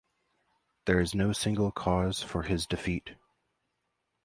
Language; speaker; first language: English; native; English